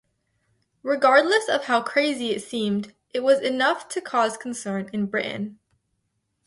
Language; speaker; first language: English; native; English